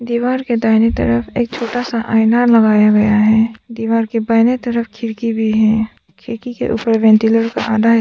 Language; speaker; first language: Hindi; non-native, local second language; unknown